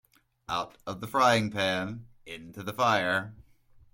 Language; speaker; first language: English; native; English